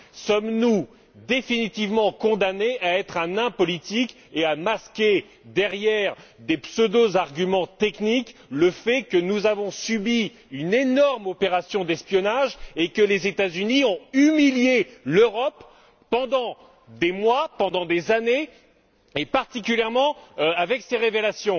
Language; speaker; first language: French; native; French